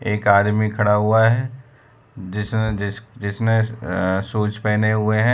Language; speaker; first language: Hindi; non-native, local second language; Gujarati